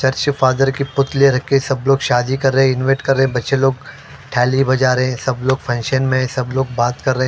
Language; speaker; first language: Hindi; non-native, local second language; Punjabi